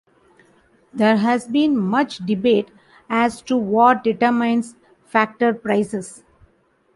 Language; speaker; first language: English; non-native, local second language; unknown